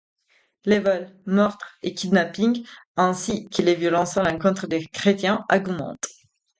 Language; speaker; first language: French; non-native, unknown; Italian